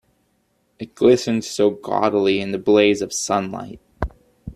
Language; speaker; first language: English; native; English